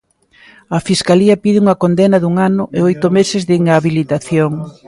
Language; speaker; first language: Galician; native; Galician